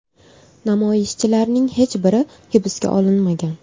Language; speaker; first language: Uzbek; native; Uzbek